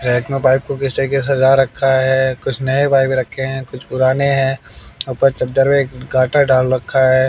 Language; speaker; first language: Hindi; native; Hindi